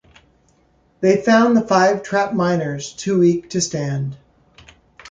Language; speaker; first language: English; native; English